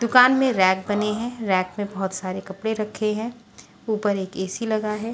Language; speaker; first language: Hindi; non-native, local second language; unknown